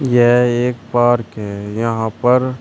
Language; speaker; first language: Hindi; native; Hindi